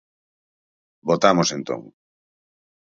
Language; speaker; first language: Galician; native; Galician